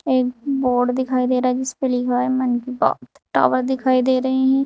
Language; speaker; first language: Hindi; native; Hindi